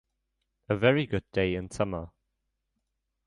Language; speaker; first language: English; non-native, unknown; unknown